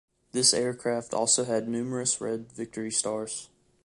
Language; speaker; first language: English; native; English